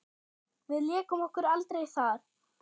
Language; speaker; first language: Icelandic; non-native, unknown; German